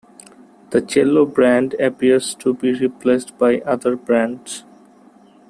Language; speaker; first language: English; non-native, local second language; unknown